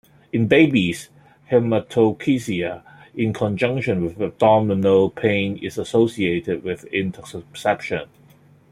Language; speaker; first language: English; non-native, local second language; Cantonese